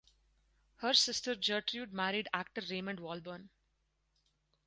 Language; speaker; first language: English; non-native, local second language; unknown